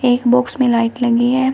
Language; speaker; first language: Hindi; native; Hindi